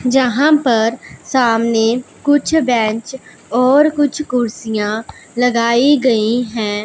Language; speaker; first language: Hindi; non-native, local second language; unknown